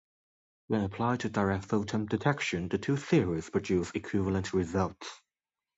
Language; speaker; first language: English; non-native, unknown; Chinese